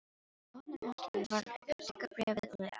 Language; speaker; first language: Icelandic; non-native, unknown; Filipino